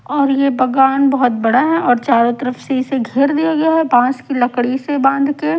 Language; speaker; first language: Hindi; non-native, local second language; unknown